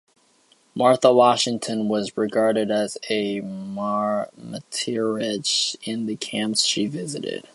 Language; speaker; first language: English; native; English